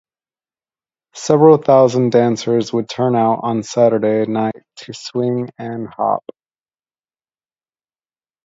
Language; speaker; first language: English; native; English